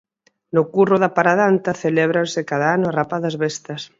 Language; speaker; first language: Galician; native; Galician